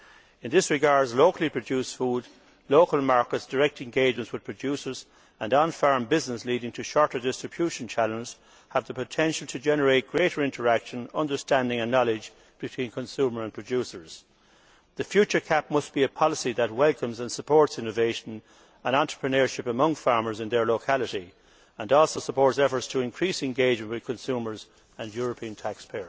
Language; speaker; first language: English; native; English